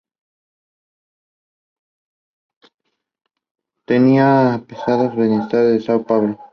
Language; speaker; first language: English; non-native, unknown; Spanish